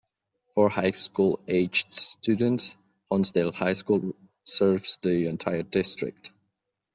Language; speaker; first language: English; non-native, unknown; Catalan